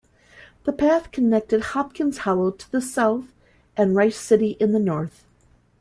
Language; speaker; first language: English; native; English